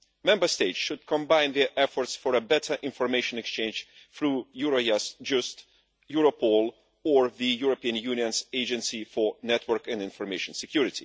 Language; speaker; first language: English; non-native, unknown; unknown